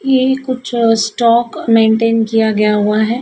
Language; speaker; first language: Hindi; native; Hindi